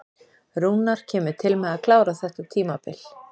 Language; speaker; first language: Icelandic; native; Icelandic